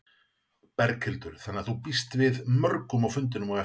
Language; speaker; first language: Icelandic; native; Icelandic